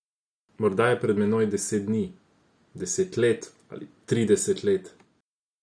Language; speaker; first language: Slovenian; non-native, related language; Croatian